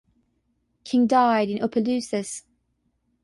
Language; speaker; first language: English; non-native, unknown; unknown